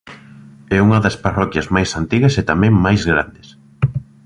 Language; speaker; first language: Galician; native; Galician